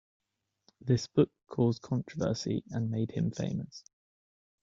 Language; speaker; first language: English; native; English